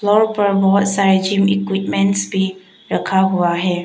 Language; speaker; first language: Hindi; non-native, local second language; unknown